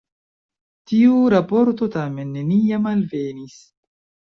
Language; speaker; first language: Esperanto; non-native, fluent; Chinese